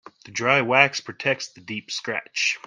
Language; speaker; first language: English; native; English